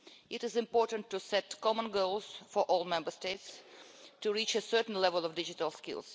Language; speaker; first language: English; non-native, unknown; Russian